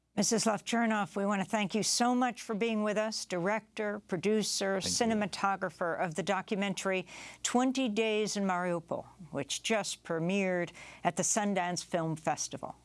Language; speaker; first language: English; native; English